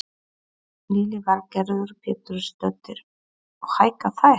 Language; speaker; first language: Icelandic; non-native, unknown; Polish